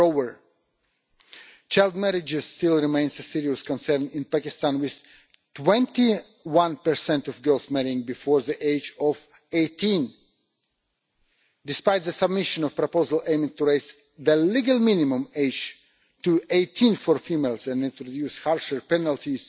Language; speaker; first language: English; non-native, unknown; Russian